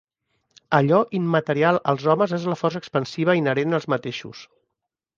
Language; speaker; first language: Catalan; native; Catalan